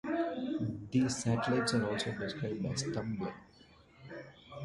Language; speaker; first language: English; non-native, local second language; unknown